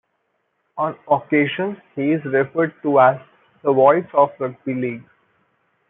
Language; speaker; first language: English; non-native, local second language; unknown